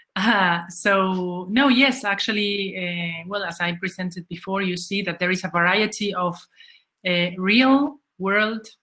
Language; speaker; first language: English; non-native, fluent; Spanish